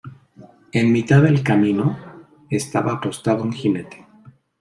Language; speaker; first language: Spanish; native; Spanish